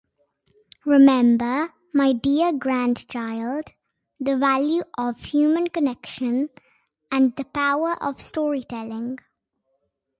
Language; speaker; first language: English; native; English